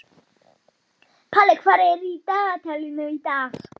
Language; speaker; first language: Icelandic; non-native, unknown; Polish